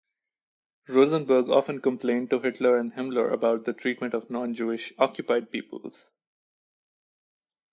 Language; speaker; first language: English; non-native, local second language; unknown